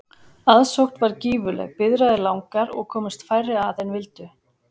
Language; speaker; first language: Icelandic; native; Icelandic